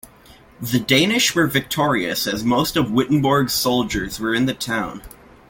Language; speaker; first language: English; native; English